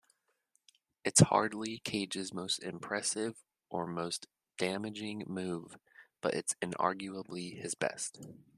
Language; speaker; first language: English; native; English